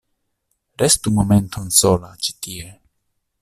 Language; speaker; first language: Esperanto; non-native, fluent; Italian